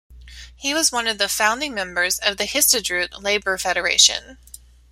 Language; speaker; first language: English; native; English